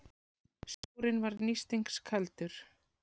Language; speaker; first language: Icelandic; native; Icelandic